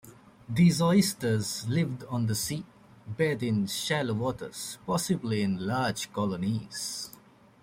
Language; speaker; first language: English; native; English